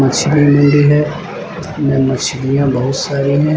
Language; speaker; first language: Hindi; native; Hindi